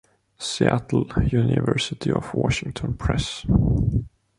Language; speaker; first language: English; non-native, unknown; Estonian